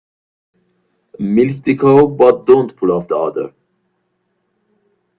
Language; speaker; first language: English; non-native, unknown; Persian